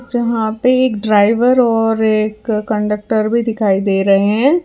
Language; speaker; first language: Hindi; non-native, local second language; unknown